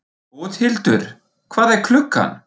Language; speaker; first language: Icelandic; non-native, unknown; German